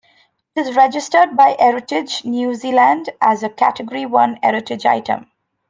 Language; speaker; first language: English; non-native, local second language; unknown